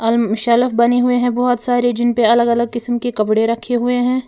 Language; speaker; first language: Hindi; native; Hindi